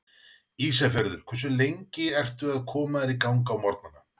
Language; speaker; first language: Icelandic; native; Icelandic